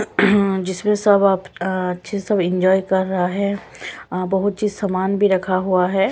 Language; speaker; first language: Hindi; non-native, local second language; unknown